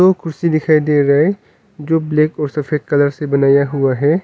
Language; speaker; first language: Hindi; non-native, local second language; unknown